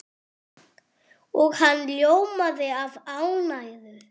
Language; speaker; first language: Icelandic; non-native, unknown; French